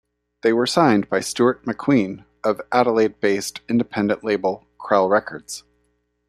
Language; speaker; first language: English; native; English